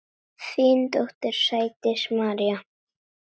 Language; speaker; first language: Icelandic; non-native, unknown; Latvian